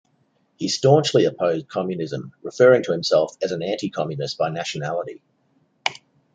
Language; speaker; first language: English; native; English